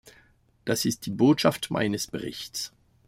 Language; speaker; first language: German; non-native, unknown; French